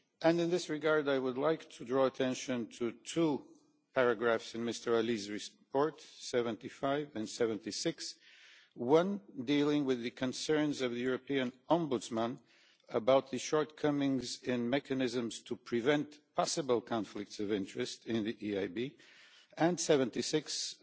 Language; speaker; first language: English; non-native, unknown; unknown